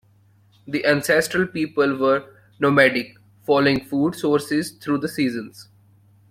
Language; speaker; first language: English; non-native, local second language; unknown